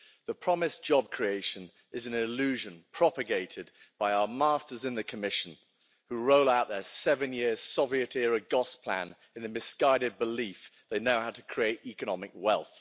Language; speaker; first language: English; native; English